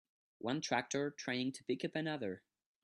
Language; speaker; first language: English; non-native, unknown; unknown